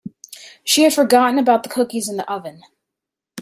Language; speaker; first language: English; native; English